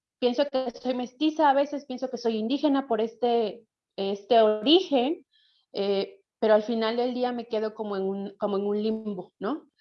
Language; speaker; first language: Spanish; native; Spanish